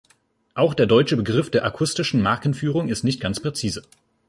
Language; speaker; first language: German; native; German